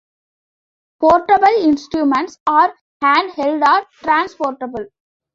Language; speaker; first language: English; non-native, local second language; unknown